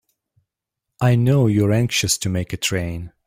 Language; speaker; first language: English; native; English